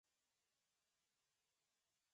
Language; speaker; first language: English; native; English